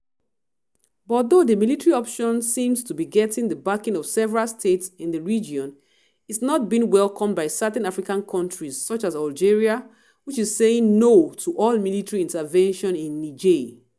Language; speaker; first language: English; non-native, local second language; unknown